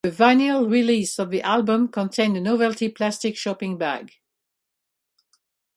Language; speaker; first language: English; native; English